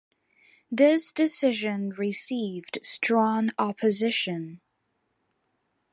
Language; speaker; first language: English; non-native, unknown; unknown